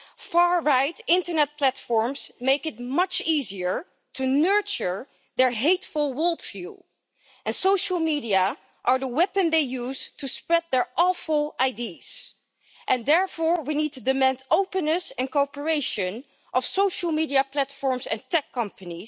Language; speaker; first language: English; non-native, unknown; Dutch